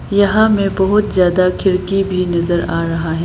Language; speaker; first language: Hindi; non-native, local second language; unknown